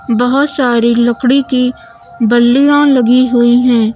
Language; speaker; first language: Hindi; native; Hindi